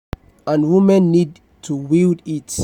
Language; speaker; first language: English; non-native, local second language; Yoruba